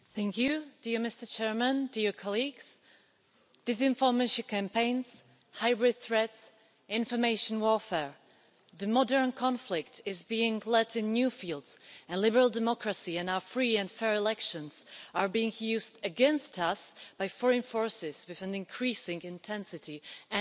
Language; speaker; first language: English; non-native, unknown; Czech